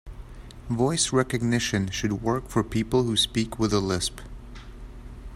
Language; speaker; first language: English; native; English